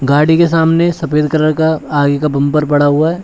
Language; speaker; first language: Hindi; native; Hindi